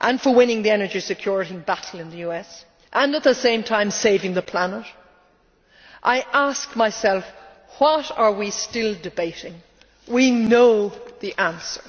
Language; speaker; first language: English; native; English